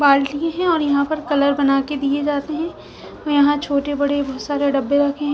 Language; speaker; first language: Hindi; non-native, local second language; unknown